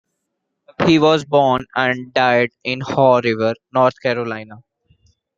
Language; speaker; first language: English; non-native, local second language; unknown